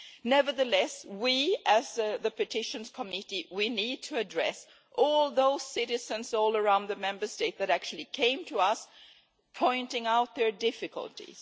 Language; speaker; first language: English; non-native, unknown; Swedish